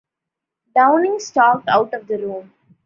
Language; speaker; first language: English; non-native, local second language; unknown